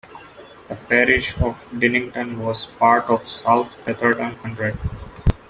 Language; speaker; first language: English; non-native, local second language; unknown